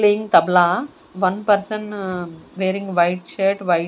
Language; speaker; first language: English; non-native, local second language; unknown